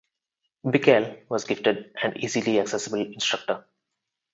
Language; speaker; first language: English; non-native, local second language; Telugu